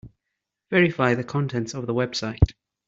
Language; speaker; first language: English; native; English